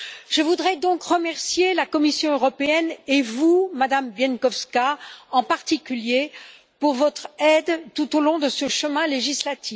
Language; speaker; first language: French; native; French